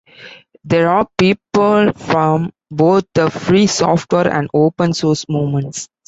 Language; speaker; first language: English; non-native, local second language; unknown